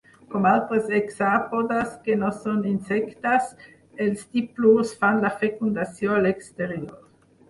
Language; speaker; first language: Catalan; non-native, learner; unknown